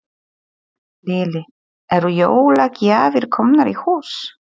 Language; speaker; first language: Icelandic; non-native, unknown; Polish